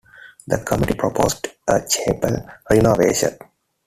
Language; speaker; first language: English; non-native, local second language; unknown